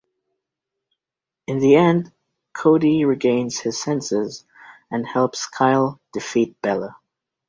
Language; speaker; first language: English; native; English